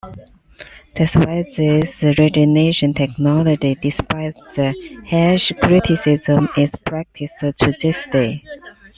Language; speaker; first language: English; non-native, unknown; Chinese